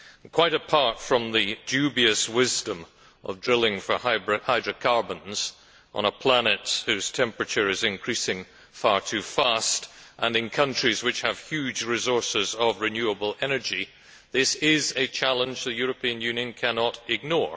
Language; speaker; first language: English; native; English